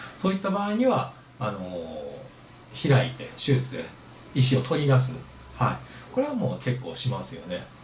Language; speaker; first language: Japanese; native; Japanese